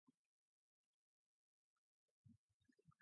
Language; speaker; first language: English; non-native, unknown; Mongolian